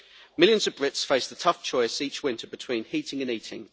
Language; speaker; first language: English; native; English